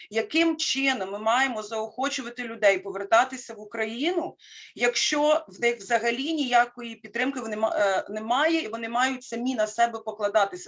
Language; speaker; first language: Ukrainian; native; Ukrainian